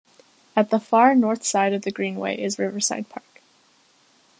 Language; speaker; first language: English; native; English